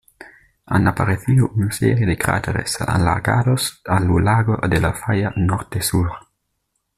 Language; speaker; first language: Spanish; native; Spanish